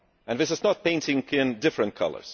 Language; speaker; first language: English; non-native, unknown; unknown